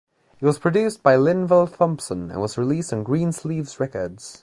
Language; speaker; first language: English; native; English